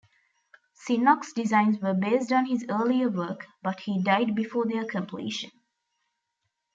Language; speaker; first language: English; non-native, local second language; Tamil